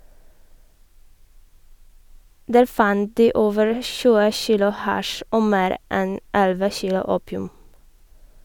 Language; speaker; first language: Norwegian; non-native, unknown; Polish